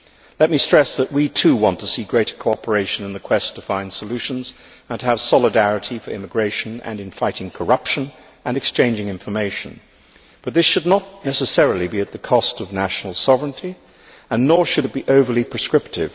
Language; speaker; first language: English; native; English